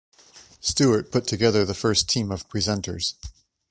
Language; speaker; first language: English; native; English